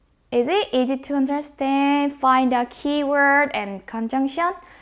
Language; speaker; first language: English; non-native, fluent; Korean